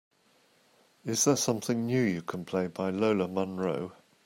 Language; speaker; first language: English; native; English